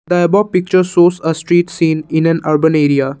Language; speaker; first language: English; non-native, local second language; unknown